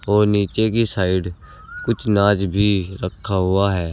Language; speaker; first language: Hindi; native; Hindi